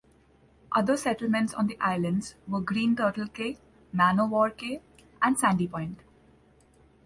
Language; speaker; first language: English; non-native, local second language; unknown